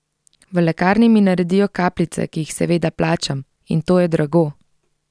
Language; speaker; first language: Slovenian; native; Slovenian